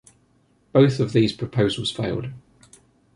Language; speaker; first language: English; native; English